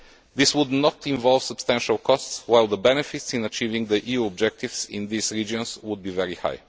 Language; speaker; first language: English; non-native, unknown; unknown